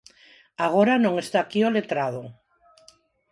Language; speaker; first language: Galician; non-native, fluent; Spanish